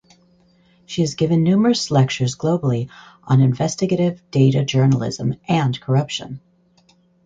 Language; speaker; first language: English; native; English